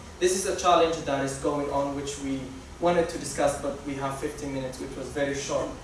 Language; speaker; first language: English; non-native, local second language; Somali